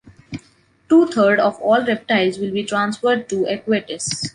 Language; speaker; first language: English; non-native, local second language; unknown